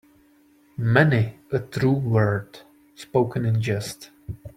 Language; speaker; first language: English; non-native, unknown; Czech